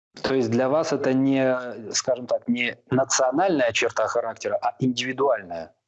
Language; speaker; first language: Russian; native; Russian